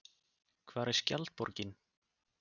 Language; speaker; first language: Icelandic; native; Icelandic